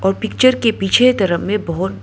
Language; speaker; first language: Hindi; non-native, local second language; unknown